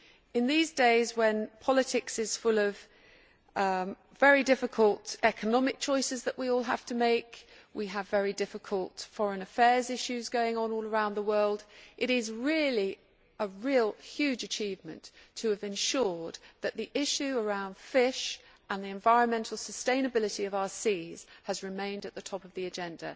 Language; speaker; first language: English; native; English